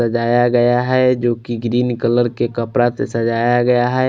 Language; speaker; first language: Hindi; non-native, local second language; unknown